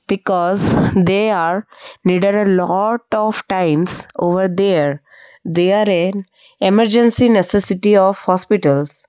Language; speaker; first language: English; non-native, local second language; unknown